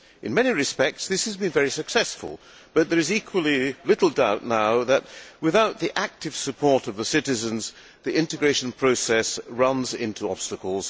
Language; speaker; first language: English; non-native, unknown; Hungarian